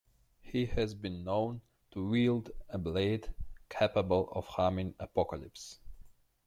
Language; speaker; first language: English; non-native, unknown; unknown